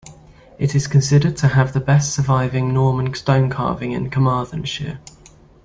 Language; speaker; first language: English; native; English